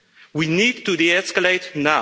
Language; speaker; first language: English; non-native, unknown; Dutch